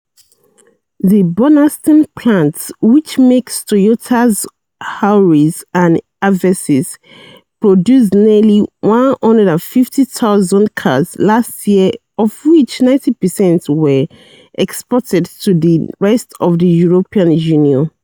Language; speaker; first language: English; non-native, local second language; Yoruba